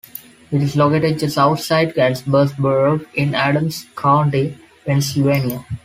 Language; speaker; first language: English; non-native, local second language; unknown